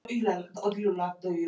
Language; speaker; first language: Icelandic; non-native, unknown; Polish